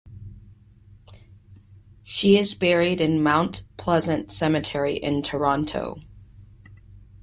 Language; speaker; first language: English; native; English